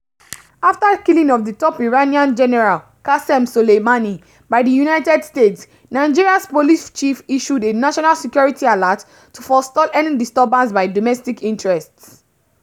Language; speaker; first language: English; non-native, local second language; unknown